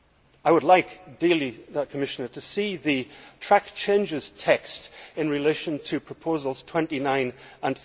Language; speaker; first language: English; native; English